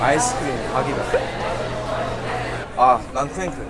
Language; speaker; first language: Korean; native; Korean